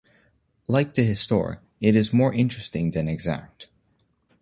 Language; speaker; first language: English; native; English